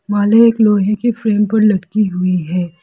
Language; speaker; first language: Hindi; non-native, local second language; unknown